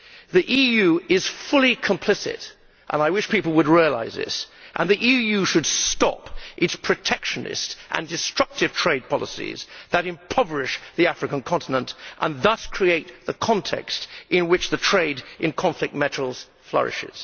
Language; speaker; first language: English; native; English